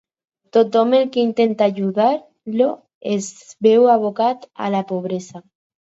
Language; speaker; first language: Catalan; non-native, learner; Spanish